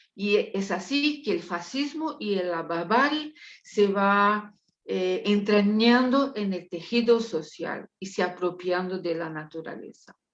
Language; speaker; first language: Spanish; non-native, related language; Portuguese